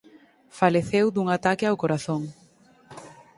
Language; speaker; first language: Galician; native; Galician